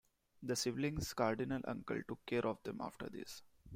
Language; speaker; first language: English; non-native, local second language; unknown